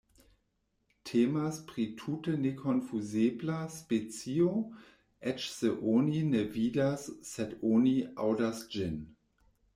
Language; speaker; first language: Esperanto; non-native, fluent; German